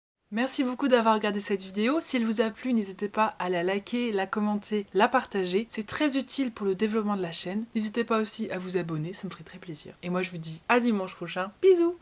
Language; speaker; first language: French; native; French